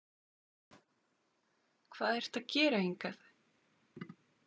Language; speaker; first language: Icelandic; native; Icelandic